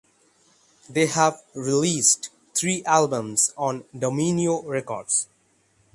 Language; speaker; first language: English; non-native, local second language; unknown